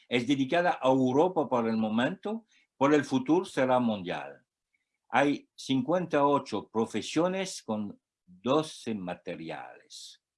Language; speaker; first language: Spanish; non-native, learner; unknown